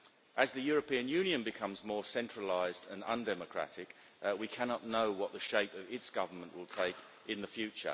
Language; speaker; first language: English; native; English